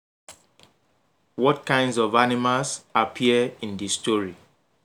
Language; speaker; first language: English; non-native, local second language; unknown